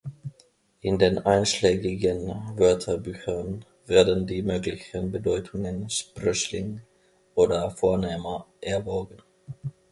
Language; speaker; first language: German; non-native, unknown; Finnish